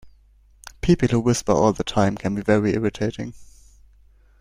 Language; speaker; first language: English; non-native, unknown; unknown